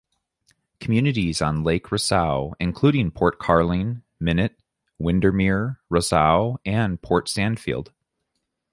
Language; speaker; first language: English; native; English